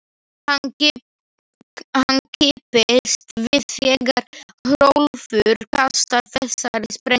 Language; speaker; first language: Icelandic; non-native, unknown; Slovak